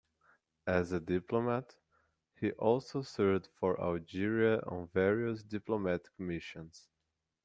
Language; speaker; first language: English; non-native, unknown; Portuguese